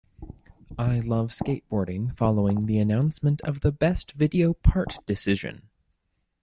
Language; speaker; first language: English; native; English